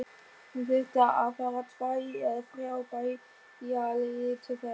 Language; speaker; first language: Icelandic; non-native, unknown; German